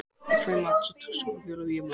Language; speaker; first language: Icelandic; native; Icelandic